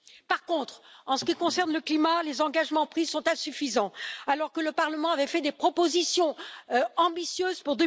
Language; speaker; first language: French; native; French